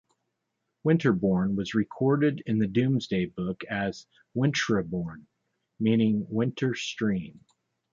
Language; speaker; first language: English; native; English